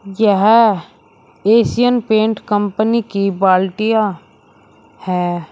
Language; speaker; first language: Hindi; native; Hindi